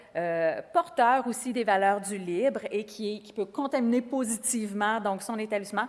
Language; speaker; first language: French; native; French